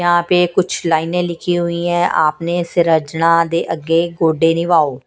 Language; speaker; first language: Hindi; non-native, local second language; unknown